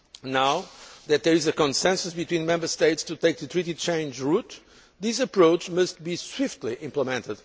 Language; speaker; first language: English; non-native, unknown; Portuguese